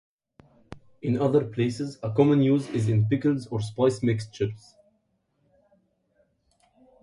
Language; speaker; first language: English; non-native, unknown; Arabic